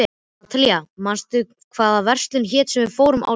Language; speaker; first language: Icelandic; native; Icelandic